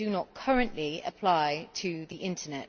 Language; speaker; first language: English; native; English